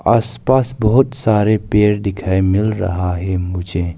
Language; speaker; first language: Hindi; non-native, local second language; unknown